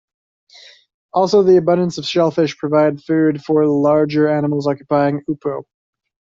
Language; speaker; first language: English; native; English